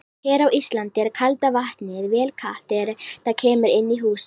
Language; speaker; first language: Icelandic; native; Icelandic